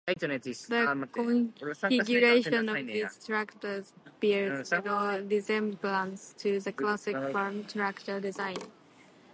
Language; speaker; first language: English; native; English